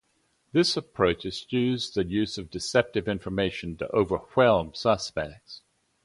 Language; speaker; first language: English; native; English